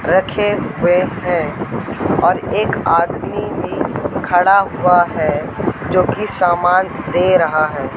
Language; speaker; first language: Hindi; native; Hindi